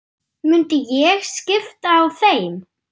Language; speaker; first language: Icelandic; non-native, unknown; German